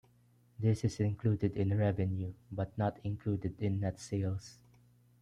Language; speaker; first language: English; non-native, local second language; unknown